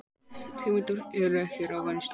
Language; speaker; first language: Icelandic; native; Icelandic